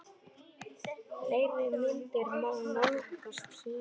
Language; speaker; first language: Icelandic; non-native, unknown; Polish